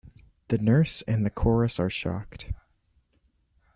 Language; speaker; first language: English; native; English